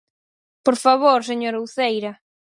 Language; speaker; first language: Galician; native; Galician